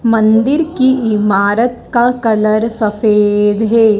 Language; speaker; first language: Hindi; native; Hindi